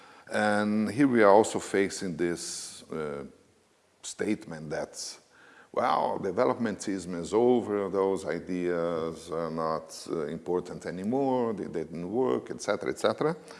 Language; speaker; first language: English; non-native, fluent; Portuguese